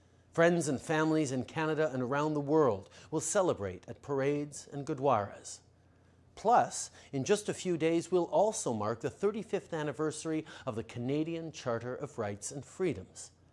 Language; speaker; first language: English; native; English